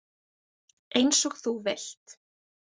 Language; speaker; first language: Icelandic; native; Icelandic